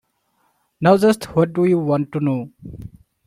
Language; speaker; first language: English; non-native, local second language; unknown